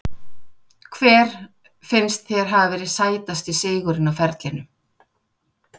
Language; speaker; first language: Icelandic; native; Icelandic